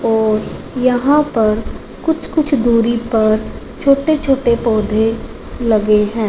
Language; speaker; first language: Hindi; non-native, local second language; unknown